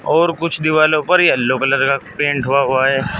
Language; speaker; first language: Hindi; native; Hindi